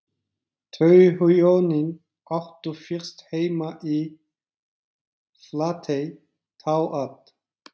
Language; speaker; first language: Icelandic; non-native, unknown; Turkish